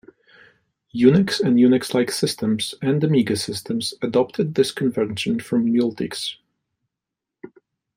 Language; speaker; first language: English; non-native, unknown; Polish